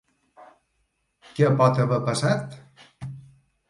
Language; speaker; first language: Catalan; native; Catalan